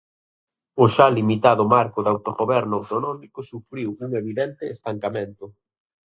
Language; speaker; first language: Galician; native; Galician